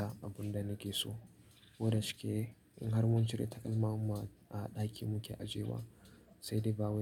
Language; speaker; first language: Hausa; native; Hausa